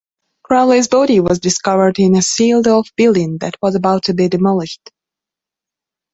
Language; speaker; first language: English; non-native, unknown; Belarusian